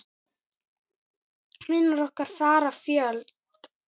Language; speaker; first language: Icelandic; native; Icelandic